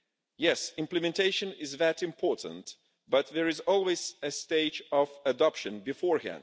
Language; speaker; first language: English; non-native, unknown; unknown